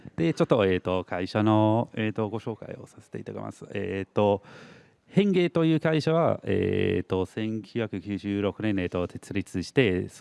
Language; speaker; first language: Japanese; non-native, fluent; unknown